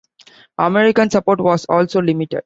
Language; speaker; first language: English; non-native, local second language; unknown